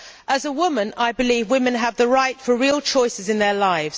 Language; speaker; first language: English; native; English